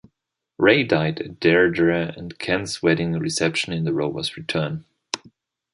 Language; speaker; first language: English; non-native, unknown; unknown